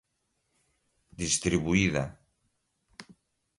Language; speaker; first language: Portuguese; non-native, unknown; Galician